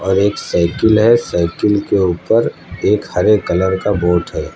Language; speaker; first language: Hindi; native; Hindi